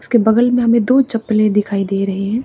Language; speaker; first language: Hindi; early bilingual, other home language; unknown